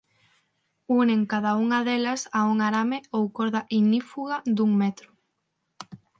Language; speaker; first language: Galician; non-native, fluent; Spanish